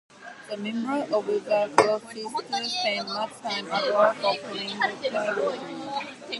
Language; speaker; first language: English; non-native, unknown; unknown